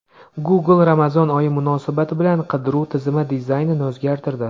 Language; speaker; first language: Uzbek; native; Uzbek